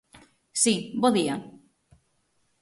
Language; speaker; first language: Galician; native; Galician